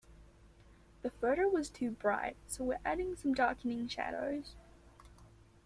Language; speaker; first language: English; native; English